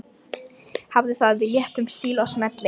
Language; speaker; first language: Icelandic; non-native, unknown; Lithuanian